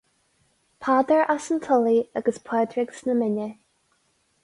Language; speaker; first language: Irish; non-native, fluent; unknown